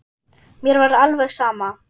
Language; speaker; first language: Icelandic; non-native, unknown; German